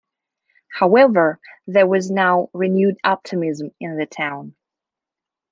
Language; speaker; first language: English; non-native, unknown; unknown